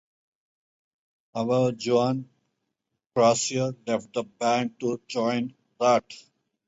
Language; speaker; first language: English; non-native, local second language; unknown